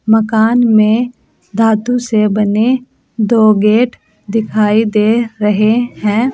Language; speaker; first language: Hindi; native; Hindi